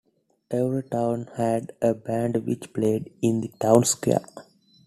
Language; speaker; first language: English; non-native, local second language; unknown